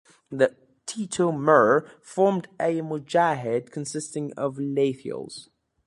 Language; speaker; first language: English; native; English